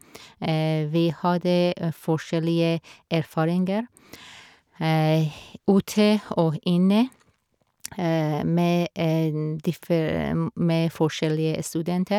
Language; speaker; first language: Norwegian; non-native, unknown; Persian